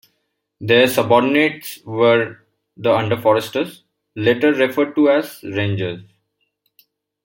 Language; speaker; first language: English; non-native, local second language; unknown